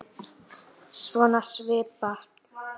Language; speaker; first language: Icelandic; native; Icelandic